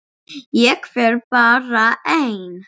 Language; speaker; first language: Icelandic; non-native, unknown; English